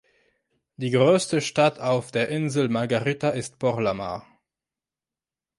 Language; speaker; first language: German; non-native, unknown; French